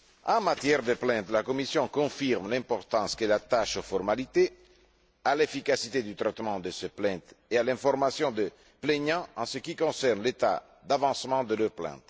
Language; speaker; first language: French; non-native, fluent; Italian